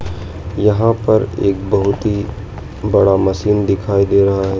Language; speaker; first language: Hindi; native; Hindi